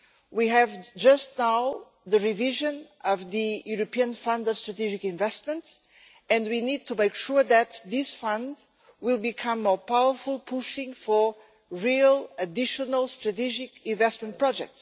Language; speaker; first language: English; non-native, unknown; Portuguese